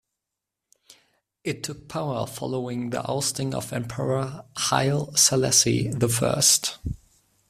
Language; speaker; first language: English; non-native, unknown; German